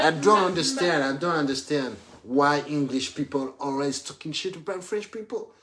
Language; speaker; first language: English; non-native, learner; French